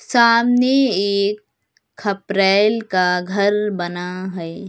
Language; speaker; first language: Hindi; native; Hindi